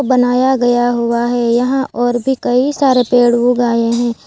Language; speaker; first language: Hindi; non-native, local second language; Gujarati